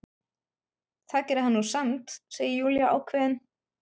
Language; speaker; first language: Icelandic; non-native, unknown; German